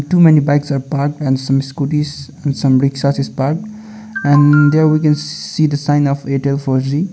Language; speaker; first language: English; non-native, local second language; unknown